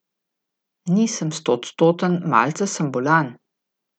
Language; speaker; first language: Slovenian; native; Slovenian